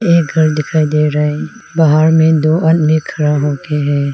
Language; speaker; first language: Hindi; non-native, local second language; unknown